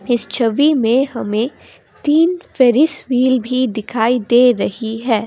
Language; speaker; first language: Hindi; non-native, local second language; Assamese